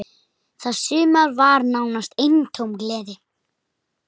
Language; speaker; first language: Icelandic; native; Icelandic